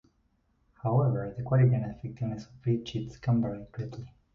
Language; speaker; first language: English; native; English